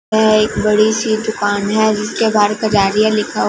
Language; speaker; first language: Hindi; non-native, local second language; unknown